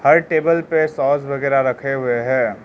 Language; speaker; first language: Hindi; non-native, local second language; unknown